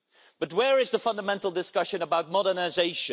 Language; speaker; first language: English; non-native, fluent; Dutch